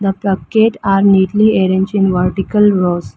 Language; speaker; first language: English; non-native, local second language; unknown